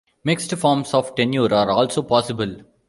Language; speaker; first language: English; non-native, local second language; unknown